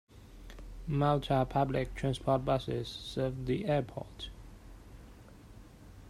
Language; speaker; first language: English; non-native, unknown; Chinese